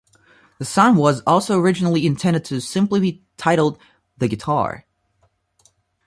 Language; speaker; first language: English; non-native, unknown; Russian